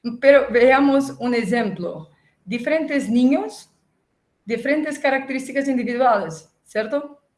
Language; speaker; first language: Spanish; non-native, related language; Portuguese